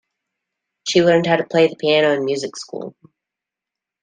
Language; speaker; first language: English; native; English